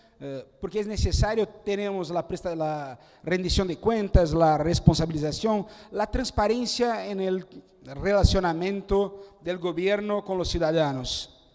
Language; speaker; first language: Spanish; non-native, related language; Portuguese